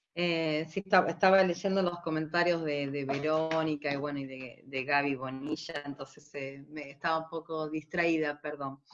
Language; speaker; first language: Spanish; native; Spanish